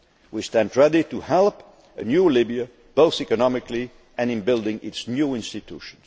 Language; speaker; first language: English; non-native, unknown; Dutch